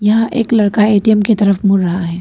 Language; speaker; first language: Hindi; non-native, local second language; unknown